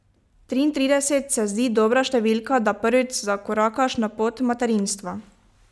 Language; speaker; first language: Slovenian; native; Slovenian